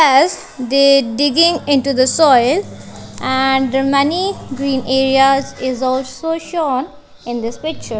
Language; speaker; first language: English; non-native, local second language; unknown